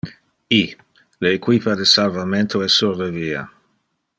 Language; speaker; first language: Interlingua; non-native, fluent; Dutch